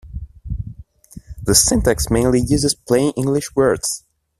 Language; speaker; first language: English; non-native, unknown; Italian